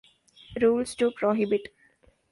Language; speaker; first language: English; non-native, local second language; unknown